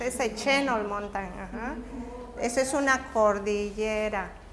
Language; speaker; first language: Spanish; native; Spanish